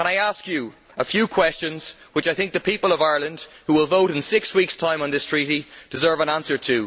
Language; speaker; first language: English; native; English